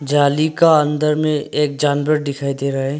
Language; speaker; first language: Hindi; non-native, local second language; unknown